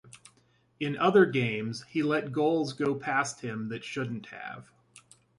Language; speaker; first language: English; native; English